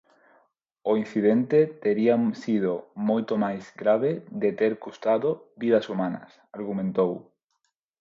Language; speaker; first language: Galician; non-native, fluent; Spanish